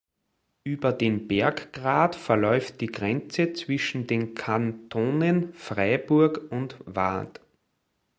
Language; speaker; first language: German; native; German